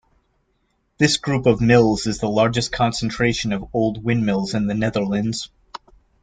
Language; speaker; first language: English; native; English